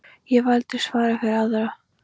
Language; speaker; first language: Icelandic; non-native, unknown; Polish